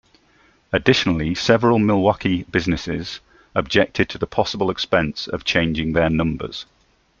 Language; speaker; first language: English; native; English